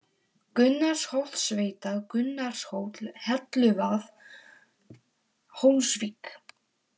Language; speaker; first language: Icelandic; non-native, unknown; Polish